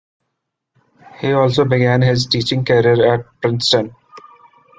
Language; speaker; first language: English; non-native, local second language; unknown